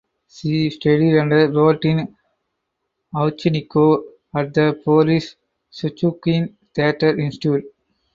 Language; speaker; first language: English; non-native, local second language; Tamil